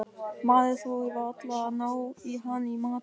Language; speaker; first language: Icelandic; non-native, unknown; German